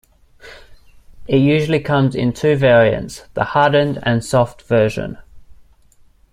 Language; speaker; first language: English; native; English